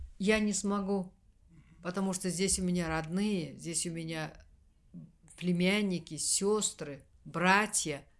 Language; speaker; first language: Russian; non-native, local second language; Kazakh